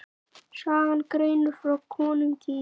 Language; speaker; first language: Icelandic; native; Icelandic